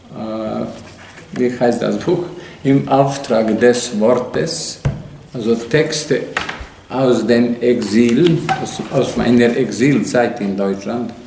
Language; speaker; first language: German; non-native, fluent; Serbian